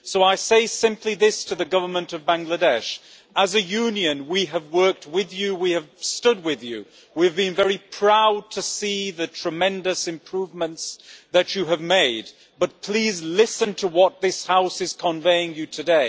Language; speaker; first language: English; native; English